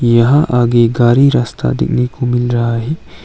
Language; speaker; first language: Hindi; non-native, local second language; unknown